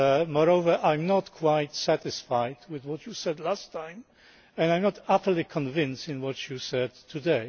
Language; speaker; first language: English; non-native, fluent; Polish